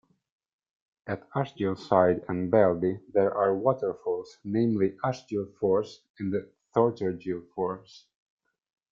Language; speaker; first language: English; non-native, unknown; Italian